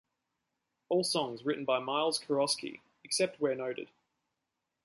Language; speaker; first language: English; native; English